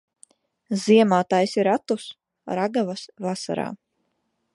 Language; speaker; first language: Latvian; native; Latvian